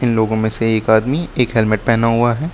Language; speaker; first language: Hindi; native; Hindi